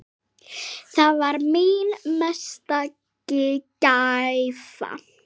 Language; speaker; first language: Icelandic; native; Icelandic